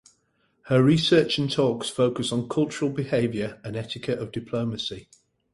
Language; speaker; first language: English; native; English